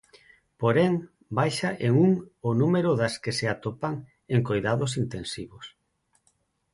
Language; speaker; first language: Galician; non-native, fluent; Spanish